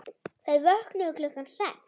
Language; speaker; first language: Icelandic; native; Icelandic